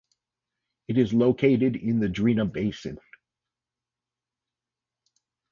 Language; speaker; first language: English; native; English